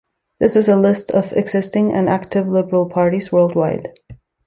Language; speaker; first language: English; native; English